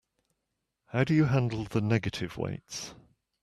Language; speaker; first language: English; native; English